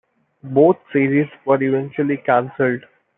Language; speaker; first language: English; non-native, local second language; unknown